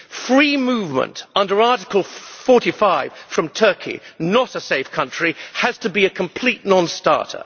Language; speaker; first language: English; native; English